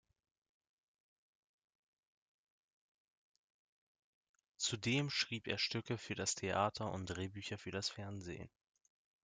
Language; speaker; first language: German; native; German